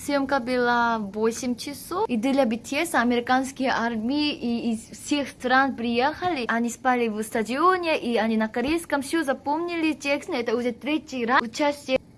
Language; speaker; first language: Russian; non-native, fluent; Korean